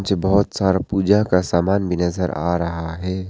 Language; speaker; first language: Hindi; non-native, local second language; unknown